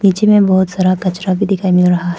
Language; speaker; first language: Hindi; non-native, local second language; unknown